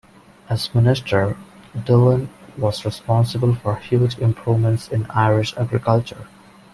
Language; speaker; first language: English; non-native, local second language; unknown